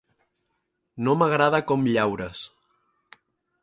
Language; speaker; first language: Catalan; native; Catalan